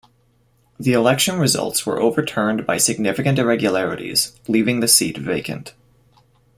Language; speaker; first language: English; native; English